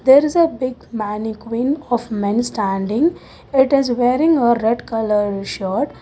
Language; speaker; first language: English; non-native, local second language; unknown